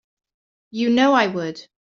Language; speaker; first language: English; native; English